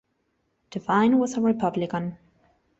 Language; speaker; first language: English; non-native, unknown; Spanish